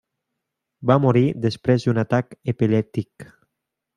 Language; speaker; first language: Catalan; non-native, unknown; Spanish